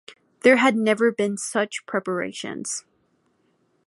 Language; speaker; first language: English; native; English